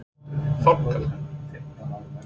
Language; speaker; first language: Icelandic; non-native, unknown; English